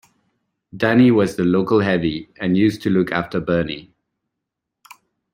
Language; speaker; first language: English; non-native, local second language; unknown